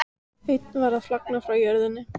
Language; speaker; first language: Icelandic; native; Icelandic